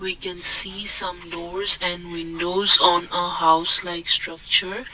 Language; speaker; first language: English; non-native, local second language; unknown